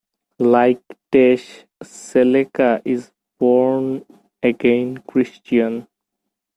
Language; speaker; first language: English; non-native, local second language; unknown